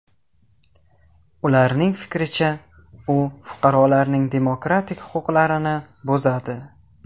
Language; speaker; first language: Uzbek; non-native, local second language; Tajik